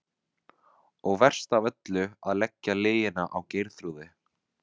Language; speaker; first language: Icelandic; non-native, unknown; Vietnamese